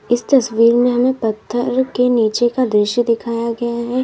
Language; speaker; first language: Hindi; native; Hindi